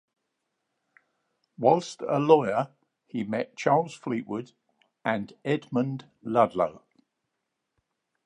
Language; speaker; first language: English; native; English